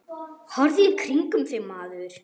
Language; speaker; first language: Icelandic; non-native, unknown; German